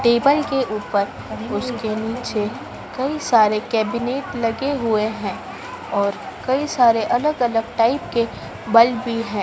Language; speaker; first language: Hindi; native; Hindi